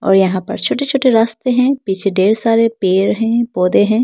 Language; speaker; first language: Hindi; non-native, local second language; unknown